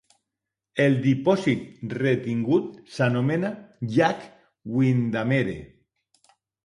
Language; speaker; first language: Catalan; non-native, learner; Spanish